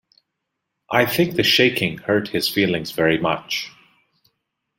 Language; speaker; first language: English; non-native, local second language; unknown